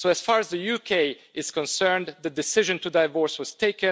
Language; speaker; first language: English; non-native, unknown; Hungarian